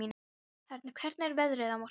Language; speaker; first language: Icelandic; non-native, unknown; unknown